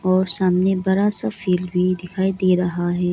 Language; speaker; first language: Hindi; non-native, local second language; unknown